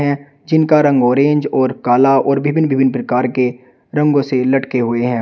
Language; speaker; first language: Hindi; native; Hindi